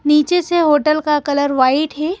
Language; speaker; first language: Hindi; native; Hindi